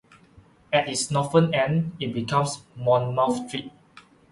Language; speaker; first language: English; non-native, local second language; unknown